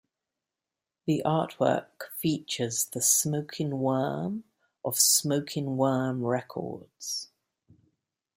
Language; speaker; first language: English; native; English